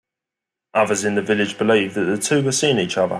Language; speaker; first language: English; native; English